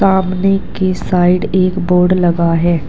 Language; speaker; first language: Hindi; native; Hindi